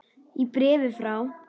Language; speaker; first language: Icelandic; native; Icelandic